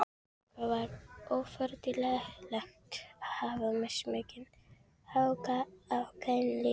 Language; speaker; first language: Icelandic; non-native, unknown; Filipino